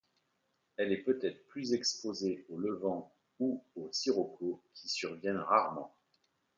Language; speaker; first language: French; native; French